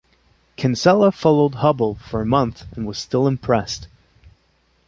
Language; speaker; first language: English; non-native, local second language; French